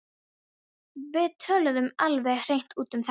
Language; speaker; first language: Icelandic; non-native, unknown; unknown